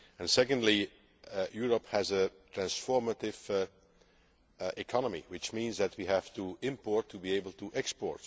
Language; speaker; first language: English; non-native, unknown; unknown